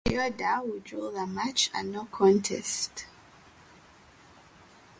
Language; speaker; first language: English; native; English